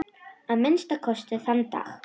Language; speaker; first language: Icelandic; non-native, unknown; Russian